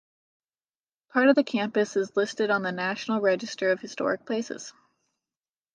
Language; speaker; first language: English; native; English